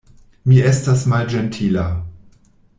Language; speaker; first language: Esperanto; non-native, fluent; German